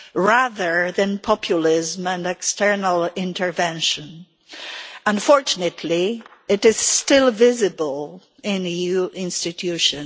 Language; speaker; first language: English; non-native, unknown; Polish